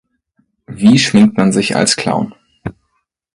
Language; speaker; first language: German; native; German